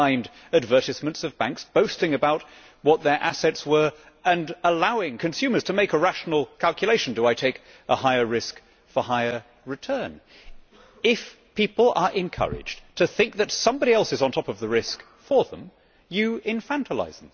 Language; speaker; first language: English; native; English